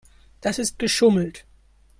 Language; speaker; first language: German; native; German